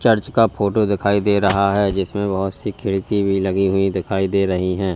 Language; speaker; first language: Hindi; native; Hindi